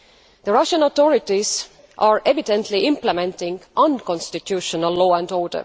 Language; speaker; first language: English; non-native, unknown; Estonian